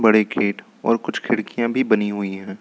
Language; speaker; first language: Hindi; native; Hindi